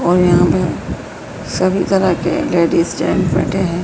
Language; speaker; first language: Hindi; native; Hindi